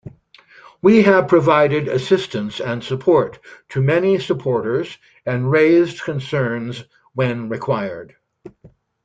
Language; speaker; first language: English; native; English